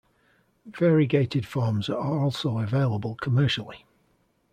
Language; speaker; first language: English; native; English